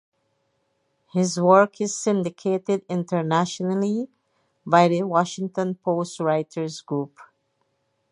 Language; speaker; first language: English; native; English